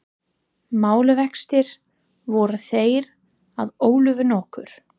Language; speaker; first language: Icelandic; non-native, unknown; English